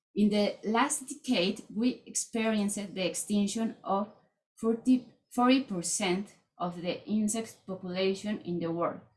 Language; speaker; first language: English; non-native, fluent; Spanish